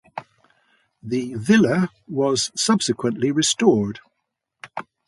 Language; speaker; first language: English; native; English